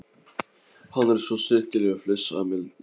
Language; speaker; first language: Icelandic; non-native, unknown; Polish